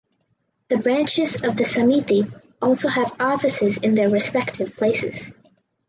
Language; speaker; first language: English; native; English